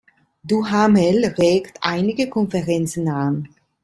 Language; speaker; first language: German; non-native, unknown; Italian